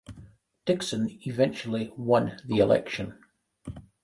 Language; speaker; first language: English; native; English